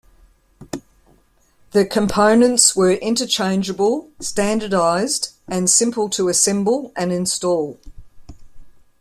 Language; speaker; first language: English; native; English